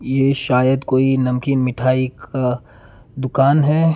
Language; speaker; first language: Hindi; non-native, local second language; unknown